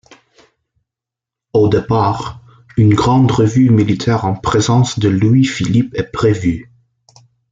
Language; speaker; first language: French; non-native, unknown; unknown